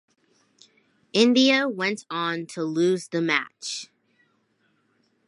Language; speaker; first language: English; native; English